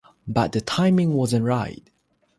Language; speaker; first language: English; non-native, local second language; Chinese